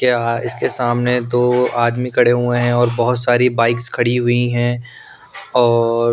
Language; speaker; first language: Hindi; non-native, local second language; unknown